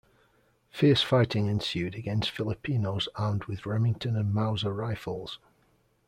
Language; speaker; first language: English; native; English